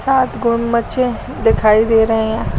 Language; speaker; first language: Hindi; native; Hindi